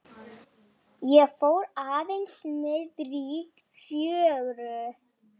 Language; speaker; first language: Icelandic; non-native, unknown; Lithuanian